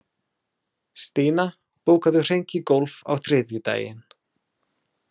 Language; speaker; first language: Icelandic; non-native, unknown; English